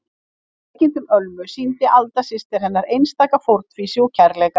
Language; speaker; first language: Icelandic; native; Icelandic